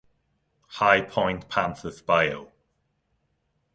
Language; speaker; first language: English; non-native, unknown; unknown